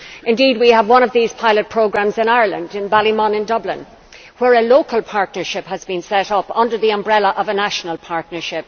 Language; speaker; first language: English; native; English